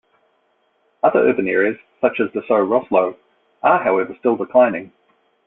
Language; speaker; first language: English; native; English